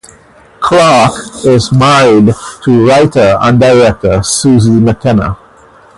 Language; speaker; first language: English; native; English